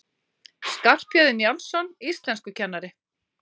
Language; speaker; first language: Icelandic; native; Icelandic